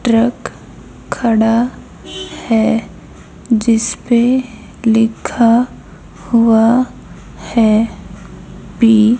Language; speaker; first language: Hindi; native; Hindi